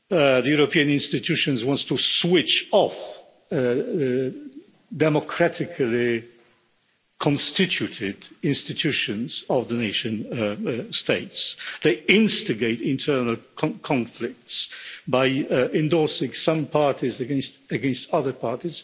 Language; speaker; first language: English; non-native, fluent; Polish